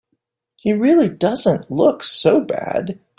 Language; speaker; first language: English; native; English